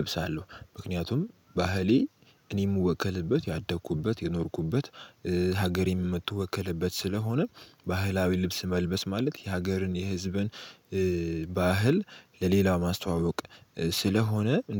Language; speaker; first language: Amharic; native; Amharic